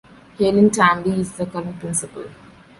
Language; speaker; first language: English; non-native, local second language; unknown